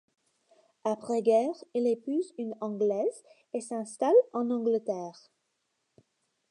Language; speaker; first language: French; non-native, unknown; English